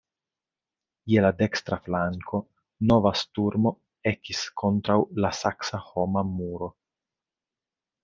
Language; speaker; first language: Esperanto; non-native, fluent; Italian